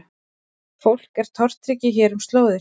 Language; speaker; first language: Icelandic; native; Icelandic